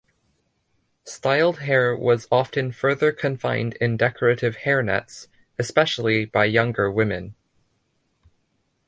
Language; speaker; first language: English; native; English